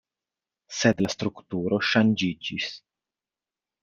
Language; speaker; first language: Esperanto; non-native, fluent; Italian